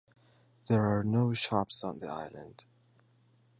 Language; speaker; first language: English; native; English